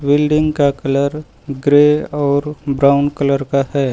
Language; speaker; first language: Hindi; native; Hindi